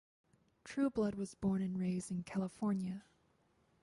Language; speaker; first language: English; native; English